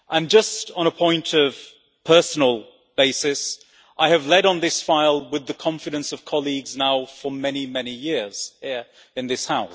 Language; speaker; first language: English; native; English